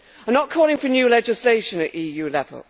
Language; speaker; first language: English; native; English